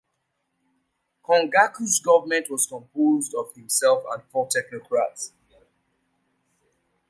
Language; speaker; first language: English; native; English